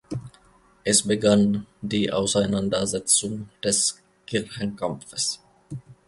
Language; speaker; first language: German; non-native, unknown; Finnish